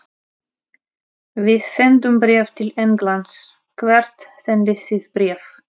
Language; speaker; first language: Icelandic; non-native, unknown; Russian